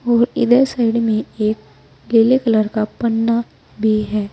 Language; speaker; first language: Hindi; native; Hindi